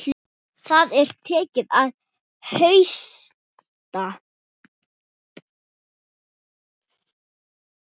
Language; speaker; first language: Icelandic; non-native, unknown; Thai